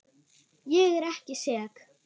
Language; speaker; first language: Icelandic; non-native, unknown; German